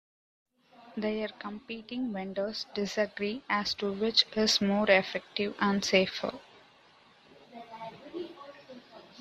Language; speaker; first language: English; native; English